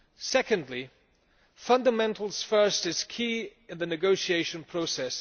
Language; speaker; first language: English; non-native, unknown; German